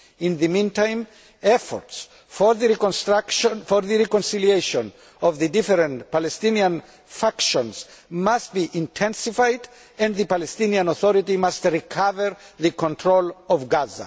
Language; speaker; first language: English; non-native, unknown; Greek